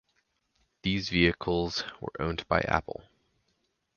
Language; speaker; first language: English; native; English